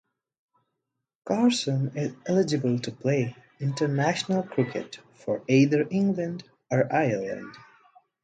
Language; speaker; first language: English; non-native, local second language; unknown